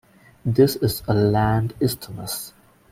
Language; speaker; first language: English; non-native, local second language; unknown